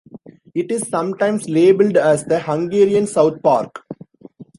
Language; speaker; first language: English; non-native, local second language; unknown